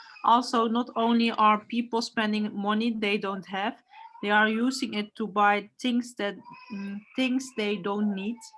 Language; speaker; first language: English; non-native, learner; Turkish